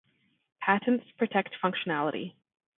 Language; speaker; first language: English; native; English